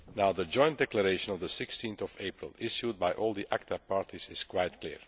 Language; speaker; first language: English; non-native, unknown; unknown